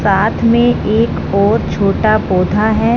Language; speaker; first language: Hindi; non-native, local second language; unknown